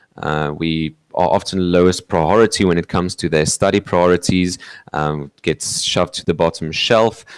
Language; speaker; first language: English; non-native, local second language; Afrikaans